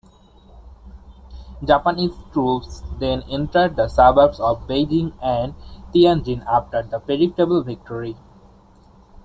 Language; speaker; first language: English; non-native, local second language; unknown